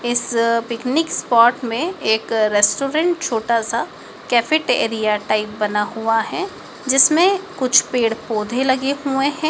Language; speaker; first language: Hindi; native; Hindi